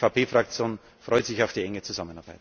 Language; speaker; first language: German; native; German